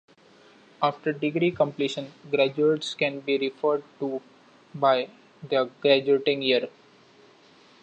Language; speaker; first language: English; non-native, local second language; Marathi